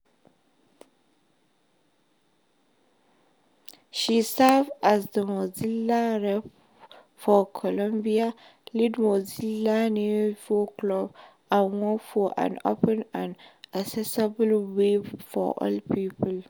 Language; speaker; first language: English; non-native, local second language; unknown